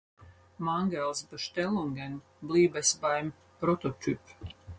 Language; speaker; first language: German; non-native, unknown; Latvian